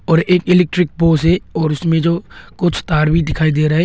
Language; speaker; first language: Hindi; non-native, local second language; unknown